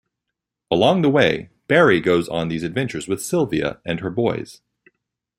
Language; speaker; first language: English; native; English